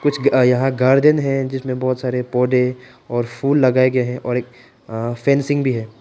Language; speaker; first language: Hindi; non-native, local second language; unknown